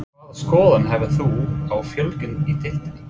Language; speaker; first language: Icelandic; non-native, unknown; English